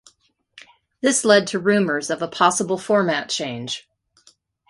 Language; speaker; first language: English; native; English